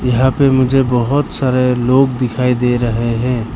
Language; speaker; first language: Hindi; early bilingual, other home language; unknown